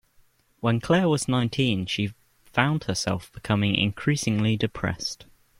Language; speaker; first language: English; native; English